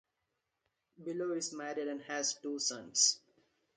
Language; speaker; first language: English; non-native, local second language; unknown